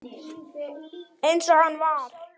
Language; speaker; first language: Icelandic; native; Icelandic